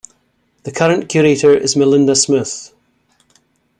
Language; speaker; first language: English; native; English